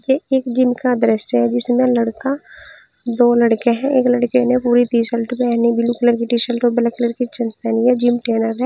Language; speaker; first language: Hindi; native; Hindi